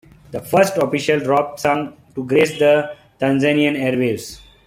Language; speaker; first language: English; non-native, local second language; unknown